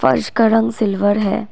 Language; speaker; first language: Hindi; non-native, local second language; Assamese